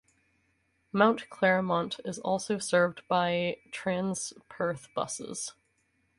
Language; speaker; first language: English; native; English